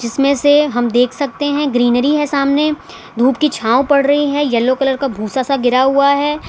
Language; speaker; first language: Hindi; non-native, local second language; Gujarati